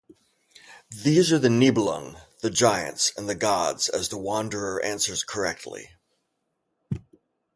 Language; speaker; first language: English; native; English